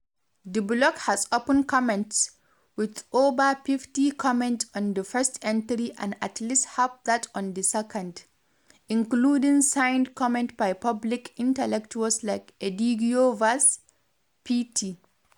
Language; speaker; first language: English; non-native, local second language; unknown